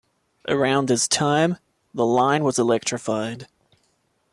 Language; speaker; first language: English; non-native, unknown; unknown